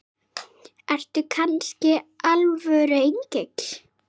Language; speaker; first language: Icelandic; native; Icelandic